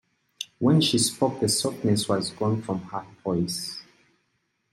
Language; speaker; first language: English; non-native, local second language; Ganda